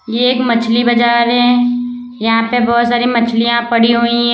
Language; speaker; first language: Hindi; native; Hindi